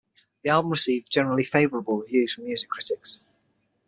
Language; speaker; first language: English; native; English